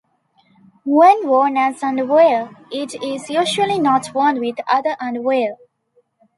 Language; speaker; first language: English; non-native, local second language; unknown